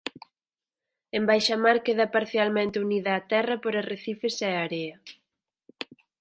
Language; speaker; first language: Galician; native; Galician